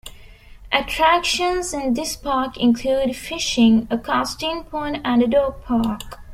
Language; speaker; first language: English; non-native, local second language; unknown